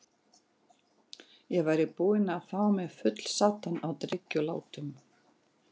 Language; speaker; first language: Icelandic; non-native, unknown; Russian